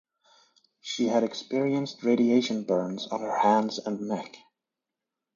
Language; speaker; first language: English; native; English